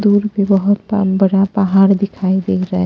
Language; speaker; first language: Hindi; non-native, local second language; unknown